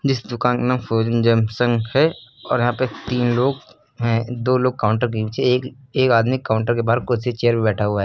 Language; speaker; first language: Hindi; native; Hindi